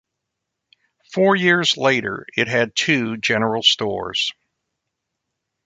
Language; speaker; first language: English; native; English